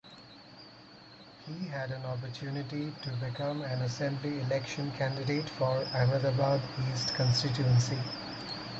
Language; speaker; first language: English; non-native, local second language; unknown